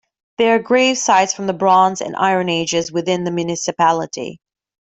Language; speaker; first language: English; native; English